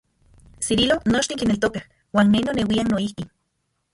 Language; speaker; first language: Central Puebla Nahuatl; non-native, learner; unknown